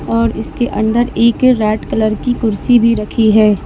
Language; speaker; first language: Hindi; native; Hindi